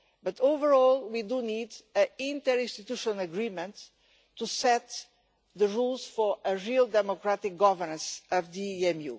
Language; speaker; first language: English; non-native, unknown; Portuguese